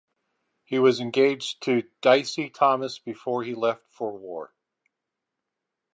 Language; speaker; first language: English; native; English